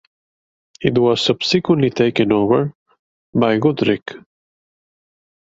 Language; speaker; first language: English; native; English